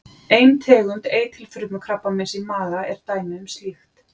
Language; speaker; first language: Icelandic; native; Icelandic